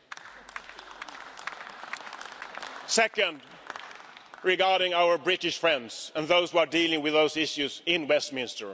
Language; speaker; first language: English; non-native, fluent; Swedish